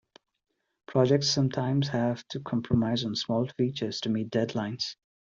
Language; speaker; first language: English; non-native, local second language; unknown